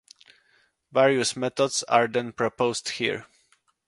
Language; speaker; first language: English; non-native, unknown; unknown